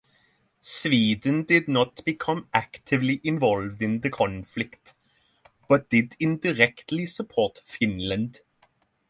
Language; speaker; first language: English; non-native, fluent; Norwegian